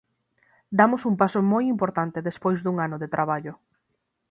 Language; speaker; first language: Galician; native; Galician